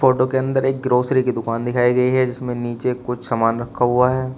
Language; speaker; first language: Hindi; native; Hindi